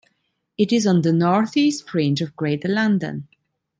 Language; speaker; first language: English; non-native, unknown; Italian